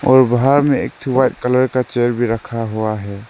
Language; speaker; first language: Hindi; non-native, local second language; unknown